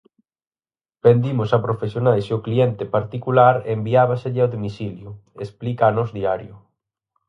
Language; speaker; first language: Galician; native; Galician